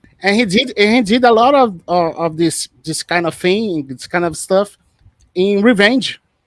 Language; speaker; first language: English; non-native, fluent; Portuguese